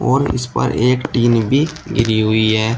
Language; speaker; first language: Hindi; native; Hindi